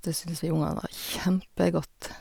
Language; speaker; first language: Norwegian; native; Norwegian